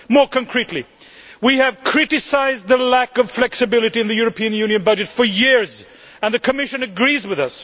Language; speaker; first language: English; non-native, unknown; Swedish